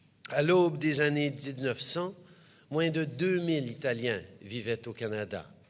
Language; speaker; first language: French; early bilingual, heritage; French